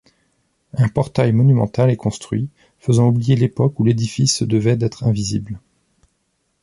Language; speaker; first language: French; native; French